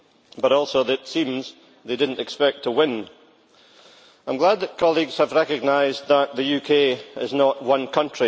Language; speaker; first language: English; native; English